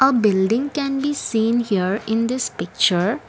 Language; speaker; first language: English; non-native, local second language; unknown